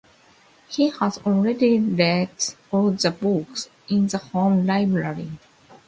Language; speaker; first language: English; non-native, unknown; Japanese